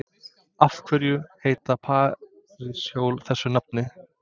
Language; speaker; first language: Icelandic; non-native, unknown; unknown